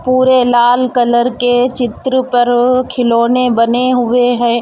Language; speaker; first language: Hindi; non-native, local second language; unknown